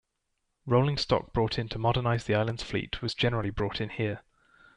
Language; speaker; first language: English; native; English